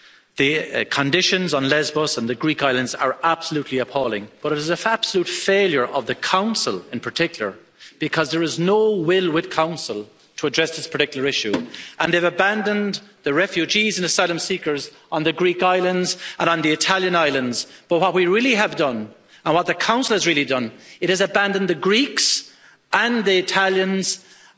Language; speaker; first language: English; native; English